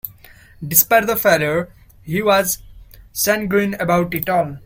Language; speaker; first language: English; non-native, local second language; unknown